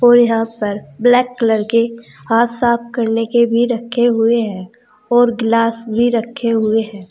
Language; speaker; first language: Hindi; native; Hindi